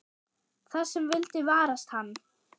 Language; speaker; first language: Icelandic; non-native, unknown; German